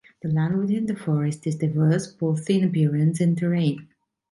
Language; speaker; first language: English; non-native, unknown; Italian